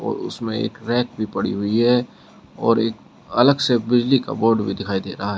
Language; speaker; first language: Hindi; native; Hindi